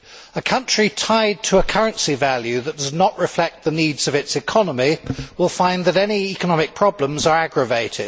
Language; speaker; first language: English; native; English